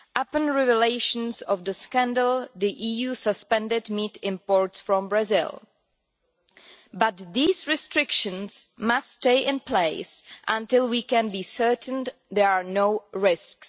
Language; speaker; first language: English; non-native, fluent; Czech